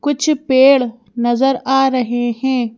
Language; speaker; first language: Hindi; native; Hindi